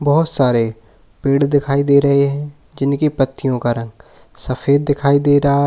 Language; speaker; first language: Hindi; native; Hindi